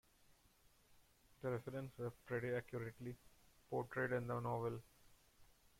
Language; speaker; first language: English; non-native, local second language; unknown